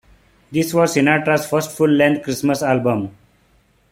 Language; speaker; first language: English; non-native, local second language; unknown